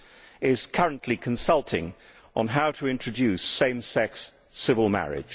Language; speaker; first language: English; native; English